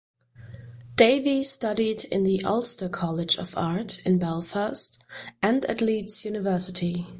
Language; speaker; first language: English; non-native, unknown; German